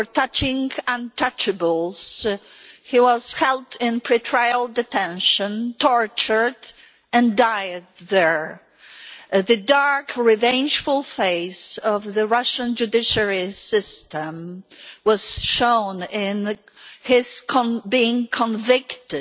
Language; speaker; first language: English; non-native, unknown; Polish